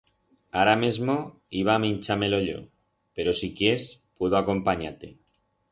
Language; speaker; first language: Aragonese; non-native, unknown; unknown